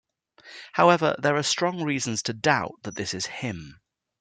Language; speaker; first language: English; native; English